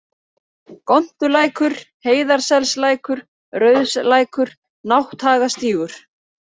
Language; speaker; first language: Icelandic; native; Icelandic